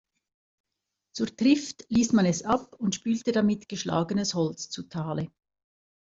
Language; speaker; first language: German; native; German